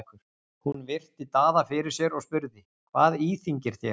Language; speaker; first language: Icelandic; native; Icelandic